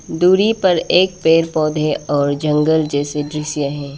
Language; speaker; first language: Hindi; non-native, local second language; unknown